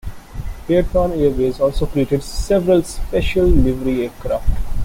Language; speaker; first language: English; non-native, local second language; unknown